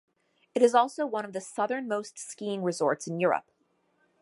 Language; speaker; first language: English; native; English